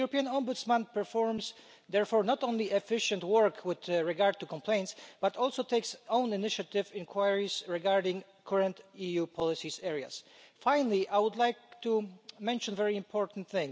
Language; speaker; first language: English; non-native, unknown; Polish